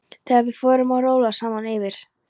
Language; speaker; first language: Icelandic; non-native, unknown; Polish